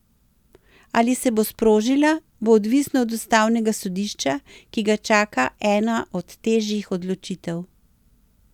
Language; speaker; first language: Slovenian; native; Slovenian